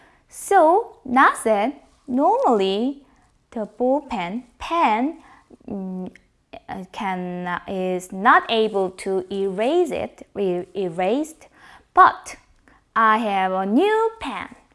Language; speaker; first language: English; non-native, fluent; Korean